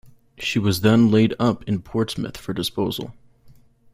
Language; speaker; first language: English; native; English